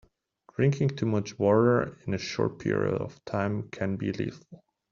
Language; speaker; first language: English; native; English